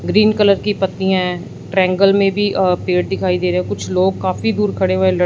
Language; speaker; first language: Hindi; non-native, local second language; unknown